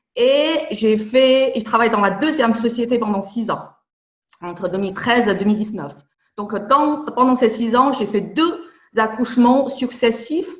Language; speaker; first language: French; non-native, fluent; Chinese